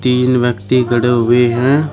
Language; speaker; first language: Hindi; native; Hindi